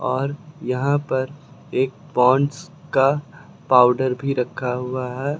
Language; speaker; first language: Hindi; native; Hindi